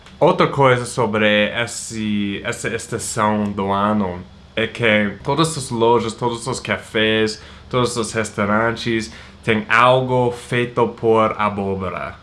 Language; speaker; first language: Portuguese; non-native, fluent; English